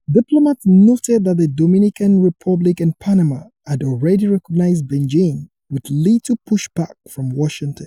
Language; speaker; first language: English; non-native, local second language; Yoruba